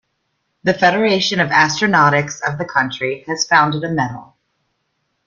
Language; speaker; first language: English; native; English